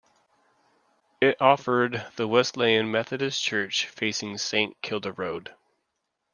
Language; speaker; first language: English; native; English